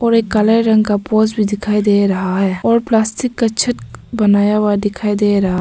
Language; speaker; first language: Hindi; non-native, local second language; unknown